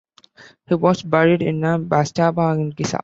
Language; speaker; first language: English; non-native, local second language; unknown